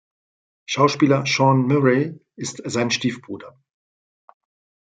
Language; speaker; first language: German; native; German